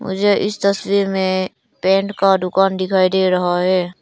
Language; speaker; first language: Hindi; non-native, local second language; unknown